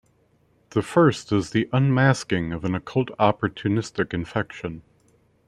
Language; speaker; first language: English; native; English